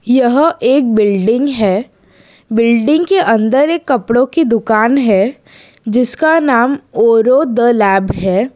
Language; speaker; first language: Hindi; non-native, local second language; Gujarati